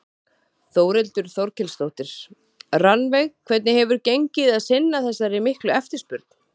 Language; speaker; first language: Icelandic; native; Icelandic